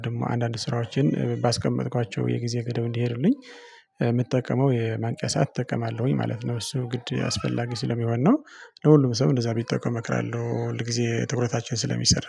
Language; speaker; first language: Amharic; non-native, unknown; Tigrinya